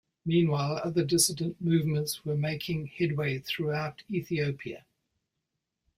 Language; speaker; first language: English; native; English